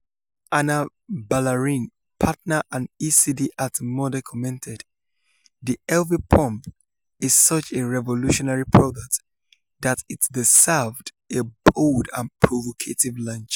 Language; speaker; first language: English; non-native, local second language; Yoruba